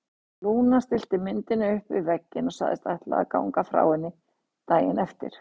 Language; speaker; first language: Icelandic; native; Icelandic